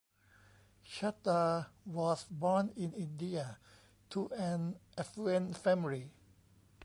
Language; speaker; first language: English; non-native, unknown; Thai